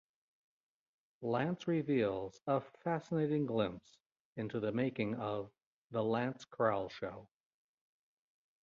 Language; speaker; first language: English; native; English